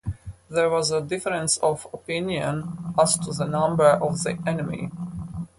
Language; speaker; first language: English; non-native, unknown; Latvian